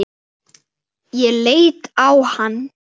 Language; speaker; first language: Icelandic; native; Icelandic